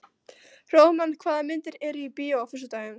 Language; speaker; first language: Icelandic; non-native, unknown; Polish